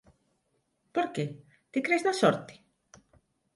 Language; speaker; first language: Galician; non-native, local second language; Spanish